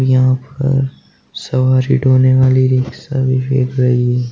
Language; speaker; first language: Hindi; native; Hindi